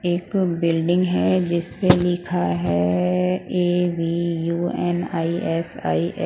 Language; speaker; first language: Hindi; non-native, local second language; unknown